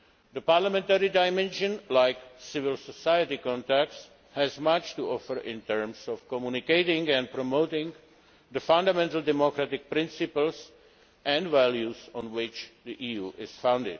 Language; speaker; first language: English; non-native, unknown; Czech